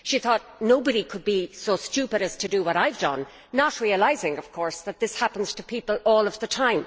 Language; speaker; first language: English; native; English